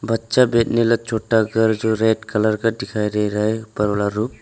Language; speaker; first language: Hindi; non-native, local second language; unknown